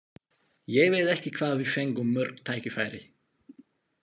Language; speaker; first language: Icelandic; non-native, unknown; Slovak